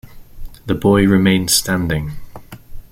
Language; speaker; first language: English; native; English